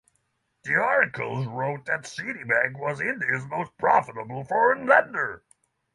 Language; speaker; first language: English; non-native, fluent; Norwegian